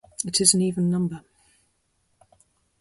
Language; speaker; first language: English; native; English